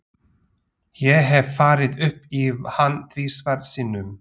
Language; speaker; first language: Icelandic; non-native, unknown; Slovak